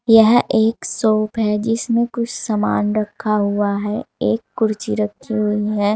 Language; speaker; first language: Hindi; native; Hindi